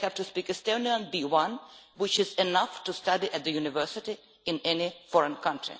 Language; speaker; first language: English; non-native, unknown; Russian